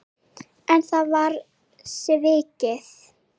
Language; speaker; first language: Icelandic; native; Icelandic